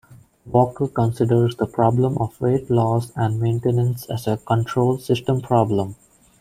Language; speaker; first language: English; non-native, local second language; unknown